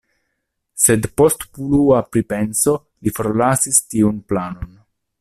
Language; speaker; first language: Esperanto; non-native, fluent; Italian